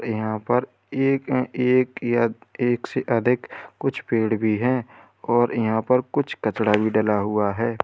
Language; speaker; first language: Hindi; native; Hindi